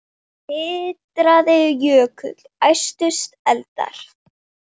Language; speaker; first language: Icelandic; native; Icelandic